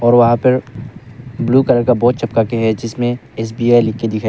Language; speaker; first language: Hindi; early bilingual, other home language; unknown